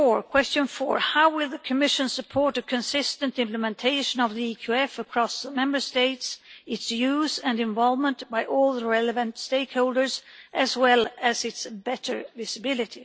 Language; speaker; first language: English; non-native, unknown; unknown